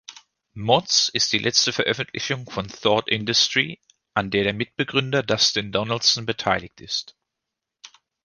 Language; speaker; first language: German; native; German